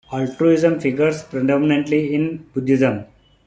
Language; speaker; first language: English; non-native, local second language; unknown